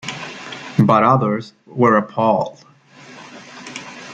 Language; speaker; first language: English; native; English